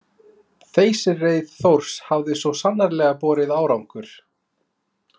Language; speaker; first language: Icelandic; native; Icelandic